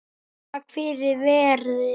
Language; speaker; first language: Icelandic; native; Icelandic